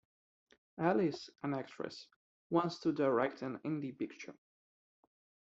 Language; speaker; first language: English; non-native, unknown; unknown